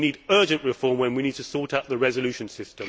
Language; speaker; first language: English; native; English